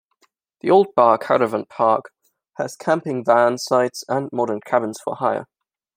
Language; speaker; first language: English; non-native, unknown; German